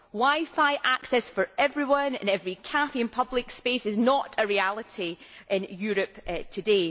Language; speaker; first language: English; native; English